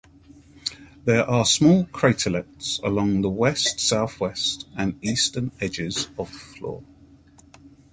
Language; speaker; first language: English; native; English